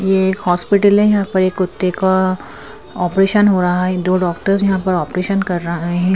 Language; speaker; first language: Hindi; native; Hindi